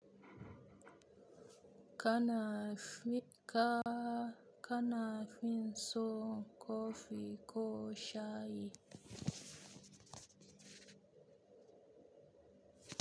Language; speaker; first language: Hausa; native; Hausa